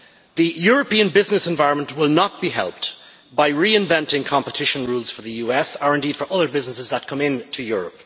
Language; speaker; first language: English; native; English